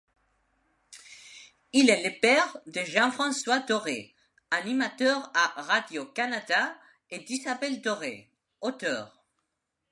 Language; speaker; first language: French; non-native, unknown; Spanish